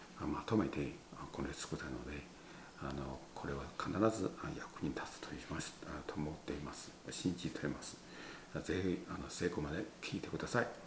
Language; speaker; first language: Japanese; non-native, fluent; Chinese